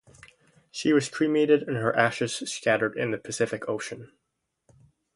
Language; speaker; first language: English; native; English